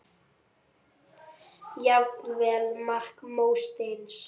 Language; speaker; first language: Icelandic; native; Icelandic